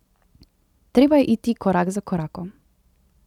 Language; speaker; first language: Slovenian; native; Slovenian